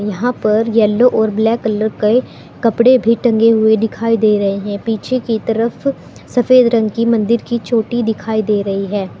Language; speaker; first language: Hindi; native; Hindi